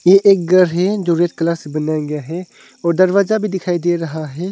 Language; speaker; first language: Hindi; early bilingual, other home language; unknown